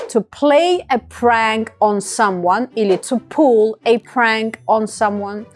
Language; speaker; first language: English; non-native, fluent; Russian